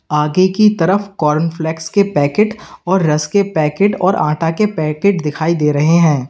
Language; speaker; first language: Hindi; native; Hindi